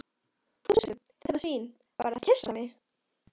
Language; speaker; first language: Icelandic; non-native, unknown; Polish